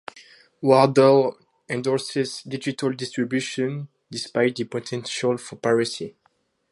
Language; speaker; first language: English; non-native, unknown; French